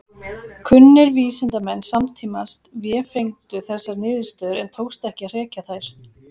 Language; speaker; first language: Icelandic; native; Icelandic